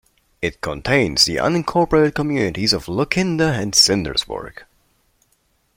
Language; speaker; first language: English; non-native, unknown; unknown